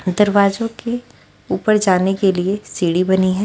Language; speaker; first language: Hindi; native; Hindi